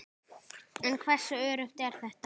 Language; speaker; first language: Icelandic; native; Icelandic